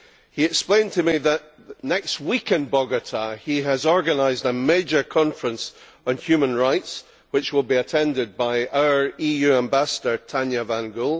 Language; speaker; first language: English; native; English